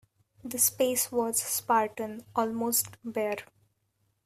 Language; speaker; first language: English; non-native, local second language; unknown